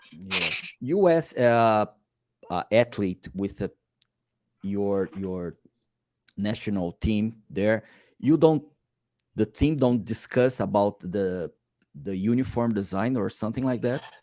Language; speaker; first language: English; non-native, learner; Portuguese